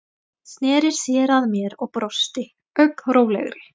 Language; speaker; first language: Icelandic; non-native, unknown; Thai